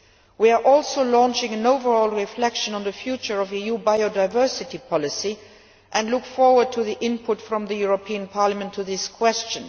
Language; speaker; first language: English; non-native, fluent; Luxembourgish